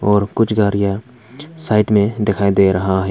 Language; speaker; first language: Hindi; non-native, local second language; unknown